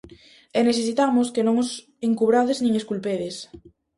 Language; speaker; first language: Galician; native; Galician